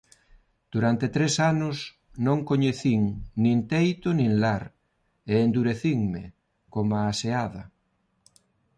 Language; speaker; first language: Galician; non-native, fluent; Spanish